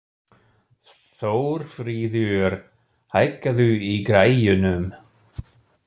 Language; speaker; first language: Icelandic; non-native, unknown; German